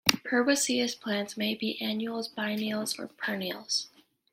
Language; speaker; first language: English; native; English